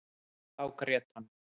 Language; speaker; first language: Icelandic; native; Icelandic